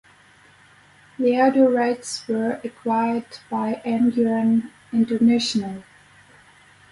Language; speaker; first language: English; native; English